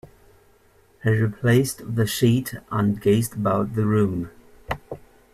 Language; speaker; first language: English; native; English